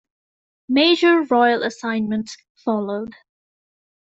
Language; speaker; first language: English; native; English